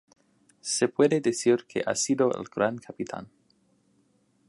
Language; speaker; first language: Spanish; non-native, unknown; English